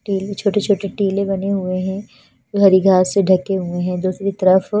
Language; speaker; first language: Hindi; non-native, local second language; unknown